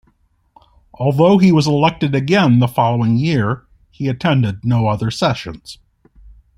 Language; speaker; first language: English; native; English